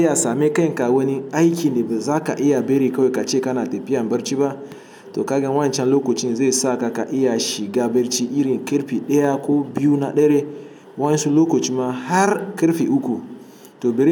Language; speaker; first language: Hausa; non-native, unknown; Igbo